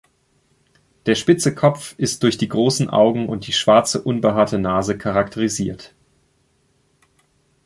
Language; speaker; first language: German; native; German